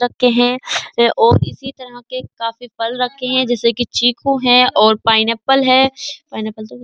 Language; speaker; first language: Hindi; native; Hindi